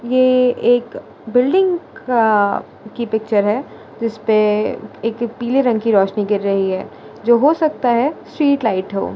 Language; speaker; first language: Hindi; non-native, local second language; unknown